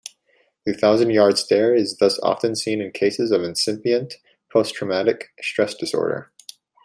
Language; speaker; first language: English; native; English